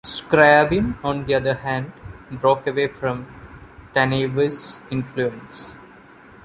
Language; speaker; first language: English; non-native, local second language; Malayalam